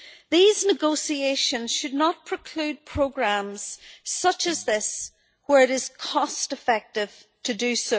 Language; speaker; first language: English; native; English